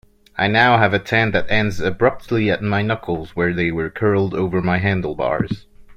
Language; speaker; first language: English; non-native, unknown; French